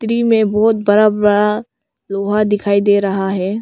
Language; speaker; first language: Hindi; early bilingual, other home language; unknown